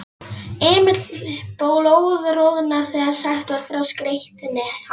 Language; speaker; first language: Icelandic; non-native, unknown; Polish